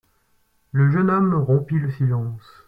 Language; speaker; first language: French; native; French